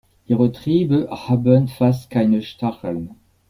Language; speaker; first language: German; non-native, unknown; French